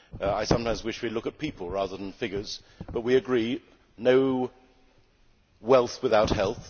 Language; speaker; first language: English; native; English